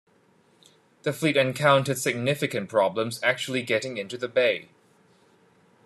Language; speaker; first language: English; non-native, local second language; Cantonese